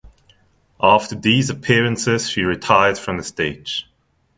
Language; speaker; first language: English; non-native, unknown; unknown